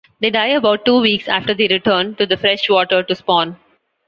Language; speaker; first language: English; non-native, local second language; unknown